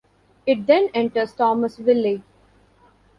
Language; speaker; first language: English; non-native, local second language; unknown